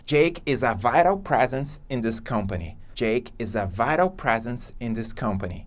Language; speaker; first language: English; non-native, fluent; Portuguese